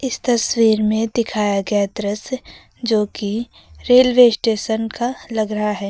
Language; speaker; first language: Hindi; native; Hindi